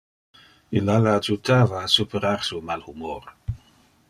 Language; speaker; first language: Interlingua; non-native, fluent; Dutch